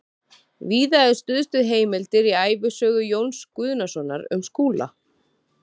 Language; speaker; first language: Icelandic; native; Icelandic